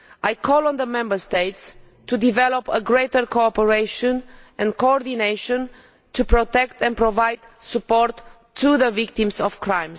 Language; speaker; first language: English; non-native, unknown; Romanian